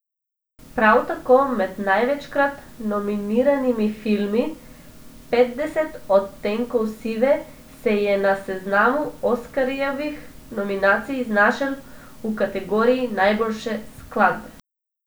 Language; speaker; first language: Slovenian; non-native, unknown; Macedonian